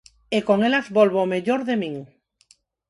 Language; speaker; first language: Galician; non-native, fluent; Spanish